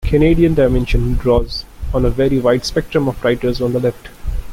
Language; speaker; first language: English; non-native, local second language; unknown